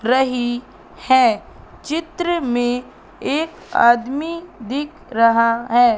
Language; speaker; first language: Hindi; native; Hindi